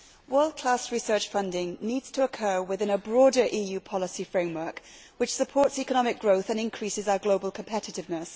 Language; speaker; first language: English; native; English